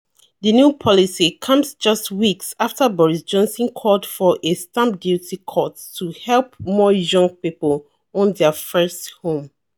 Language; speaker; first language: English; non-native, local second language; Yoruba